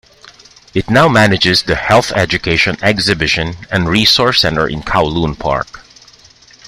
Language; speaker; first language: English; non-native, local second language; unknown